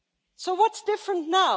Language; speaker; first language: English; non-native, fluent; Dutch